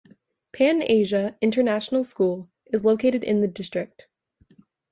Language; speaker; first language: English; native; English